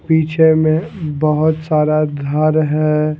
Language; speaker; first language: Hindi; non-native, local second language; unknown